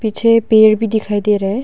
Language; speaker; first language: Hindi; non-native, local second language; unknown